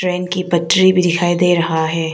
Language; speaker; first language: Hindi; non-native, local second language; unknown